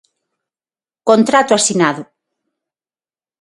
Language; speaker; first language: Galician; non-native, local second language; Spanish